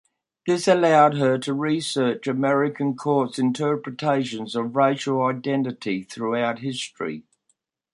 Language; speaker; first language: English; native; English